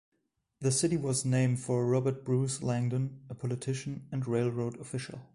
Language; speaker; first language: English; non-native, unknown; German